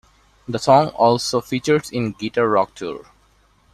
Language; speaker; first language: English; non-native, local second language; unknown